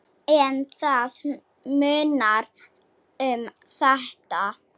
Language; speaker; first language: Icelandic; non-native, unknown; Slovak